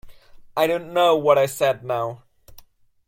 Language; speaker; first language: English; non-native, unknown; German